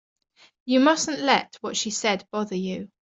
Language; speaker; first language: English; native; English